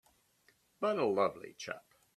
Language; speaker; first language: English; native; English